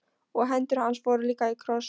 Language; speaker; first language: Icelandic; non-native, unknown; Polish